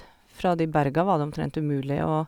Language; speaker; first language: Norwegian; native; Norwegian